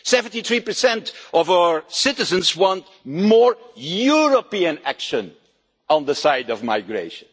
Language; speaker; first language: English; non-native, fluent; Dutch